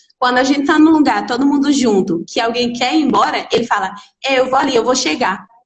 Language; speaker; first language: Portuguese; native; Portuguese